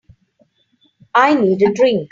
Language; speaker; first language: English; non-native, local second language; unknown